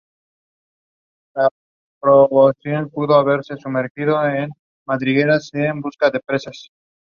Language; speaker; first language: English; non-native, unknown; Spanish